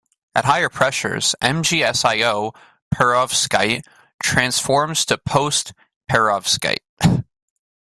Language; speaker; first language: English; native; English